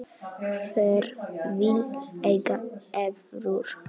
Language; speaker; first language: Icelandic; non-native, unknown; Polish